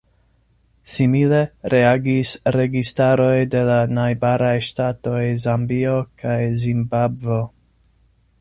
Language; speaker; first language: Esperanto; non-native, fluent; English